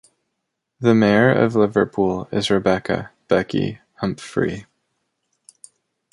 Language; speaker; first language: English; native; English